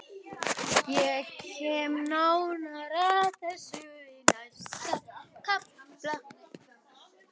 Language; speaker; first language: Icelandic; native; Icelandic